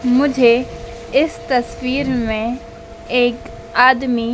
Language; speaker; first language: Hindi; native; Hindi